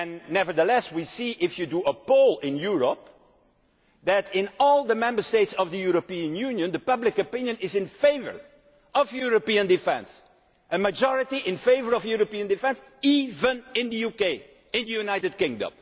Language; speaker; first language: English; non-native, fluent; Dutch